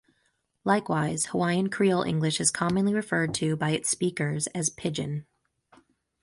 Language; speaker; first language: English; native; English